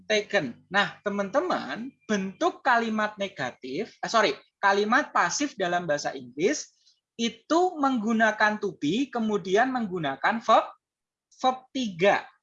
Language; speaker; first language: Indonesian; native; Indonesian